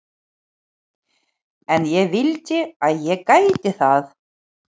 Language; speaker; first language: Icelandic; non-native, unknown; Ukrainian